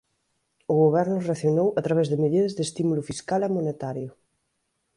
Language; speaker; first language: Galician; native; Galician